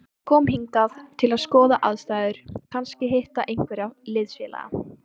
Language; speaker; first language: Icelandic; native; Icelandic